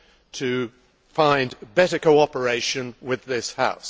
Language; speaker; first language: English; native; English